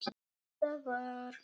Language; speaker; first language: Icelandic; non-native, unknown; Polish